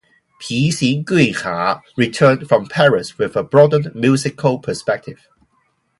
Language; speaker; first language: English; non-native, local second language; Cantonese